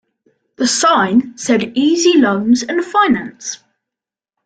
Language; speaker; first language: English; native; English